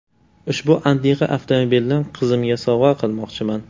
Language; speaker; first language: Uzbek; native; Uzbek